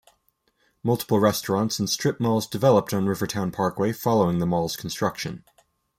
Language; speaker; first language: English; native; English